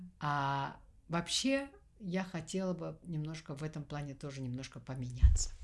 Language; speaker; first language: Russian; non-native, local second language; Kazakh